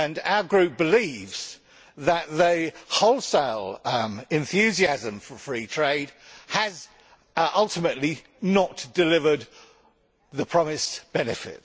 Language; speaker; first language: English; native; English